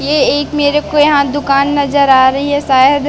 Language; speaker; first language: Hindi; native; Hindi